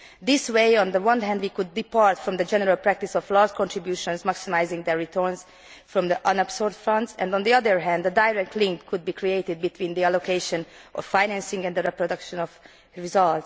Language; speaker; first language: English; non-native, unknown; Hungarian